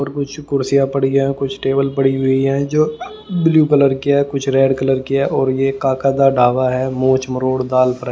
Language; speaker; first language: Hindi; native; Hindi